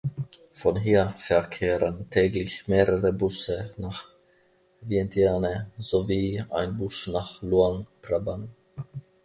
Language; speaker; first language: German; non-native, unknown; Finnish